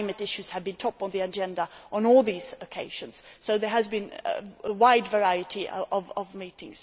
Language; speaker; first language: English; native; English